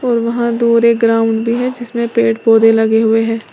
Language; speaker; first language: Hindi; native; Hindi